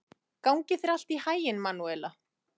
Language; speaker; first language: Icelandic; native; Icelandic